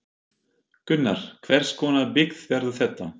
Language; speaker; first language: Icelandic; non-native, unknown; German